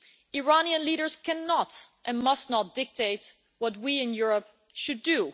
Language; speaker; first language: English; non-native, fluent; Dutch